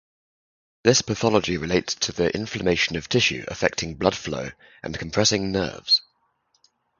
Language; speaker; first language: English; native; English